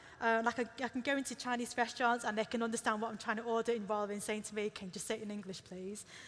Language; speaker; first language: English; early bilingual, other home language; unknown